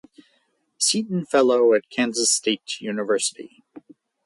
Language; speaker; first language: English; native; English